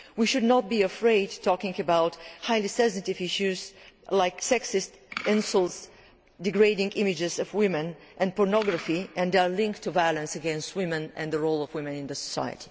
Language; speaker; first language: English; non-native, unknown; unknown